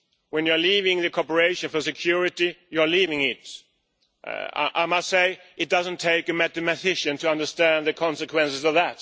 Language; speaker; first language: English; non-native, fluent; Swedish